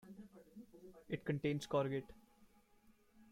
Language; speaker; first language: English; non-native, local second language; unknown